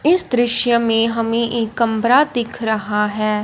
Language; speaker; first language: Hindi; non-native, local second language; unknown